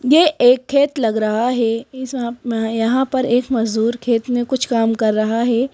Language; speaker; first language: Hindi; native; Hindi